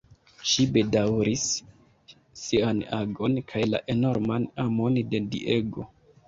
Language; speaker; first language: Esperanto; non-native, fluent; Kinyarwanda